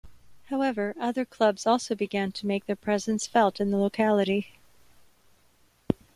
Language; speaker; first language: English; native; English